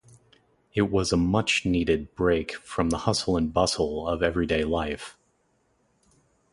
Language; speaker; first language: English; native; English